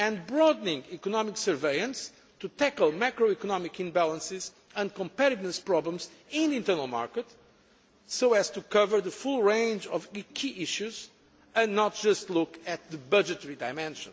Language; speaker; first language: English; non-native, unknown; Portuguese